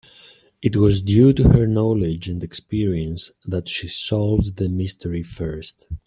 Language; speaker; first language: English; native; English